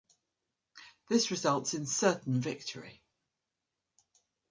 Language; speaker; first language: English; native; English